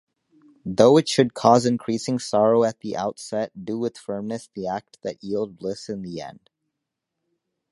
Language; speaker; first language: English; native; English